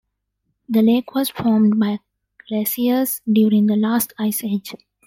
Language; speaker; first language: English; non-native, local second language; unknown